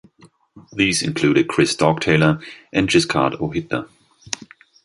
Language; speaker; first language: English; non-native, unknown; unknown